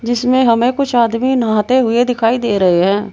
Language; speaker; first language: Hindi; native; Hindi